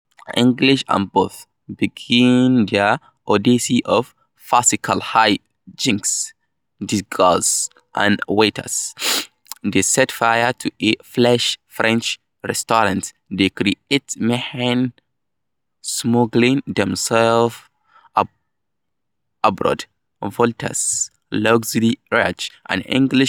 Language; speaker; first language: English; non-native, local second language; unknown